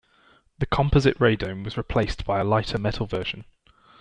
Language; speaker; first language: English; native; English